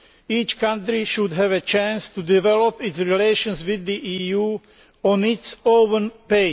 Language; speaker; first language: English; non-native, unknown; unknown